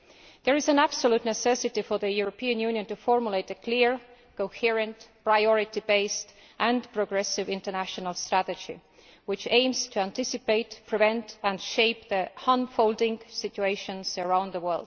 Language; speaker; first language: English; non-native, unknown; Estonian